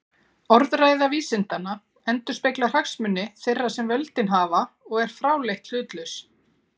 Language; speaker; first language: Icelandic; native; Icelandic